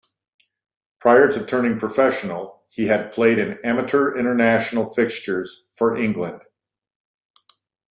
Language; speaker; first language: English; native; English